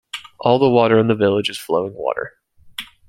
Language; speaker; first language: English; native; English